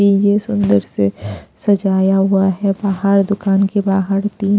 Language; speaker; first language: Hindi; non-native, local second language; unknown